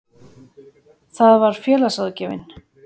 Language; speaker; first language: Icelandic; native; Icelandic